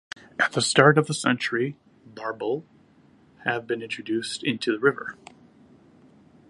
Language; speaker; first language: English; native; English